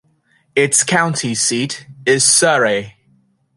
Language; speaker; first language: English; native; English